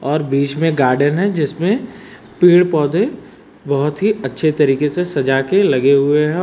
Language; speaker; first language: Hindi; native; Hindi